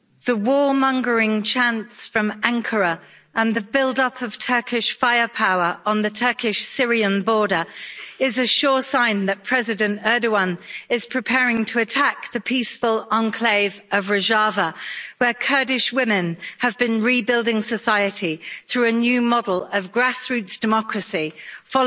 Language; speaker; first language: English; native; English